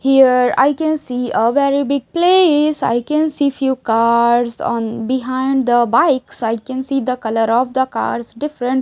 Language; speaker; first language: English; non-native, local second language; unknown